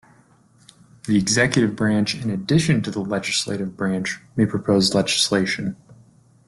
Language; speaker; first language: English; native; English